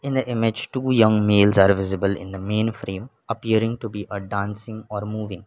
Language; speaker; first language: English; non-native, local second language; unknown